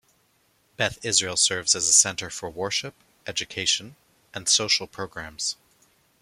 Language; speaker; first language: English; native; English